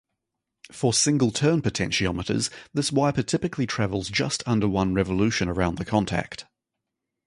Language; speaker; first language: English; native; English